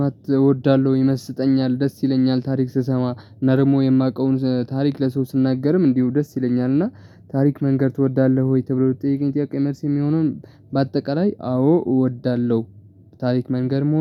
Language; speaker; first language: Amharic; non-native, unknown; Tigrinya